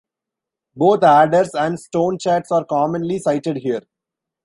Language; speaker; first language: English; non-native, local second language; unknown